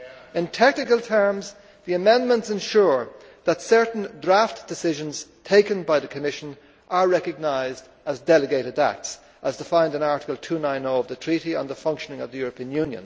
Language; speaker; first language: English; native; English